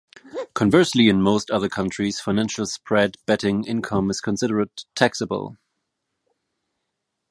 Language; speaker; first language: English; non-native, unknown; German